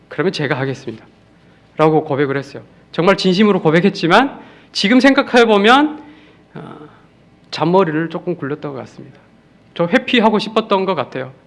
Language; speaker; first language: Korean; native; Korean